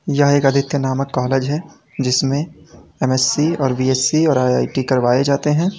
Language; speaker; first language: Hindi; native; Hindi